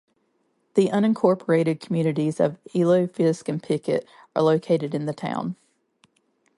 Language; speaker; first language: English; native; English